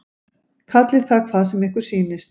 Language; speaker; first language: Icelandic; native; Icelandic